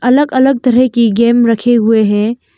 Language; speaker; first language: Hindi; non-native, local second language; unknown